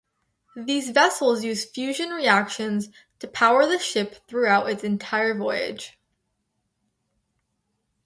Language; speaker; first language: English; native; English